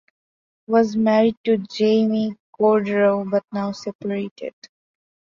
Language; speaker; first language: English; non-native, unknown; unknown